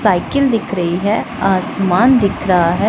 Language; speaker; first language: Hindi; non-native, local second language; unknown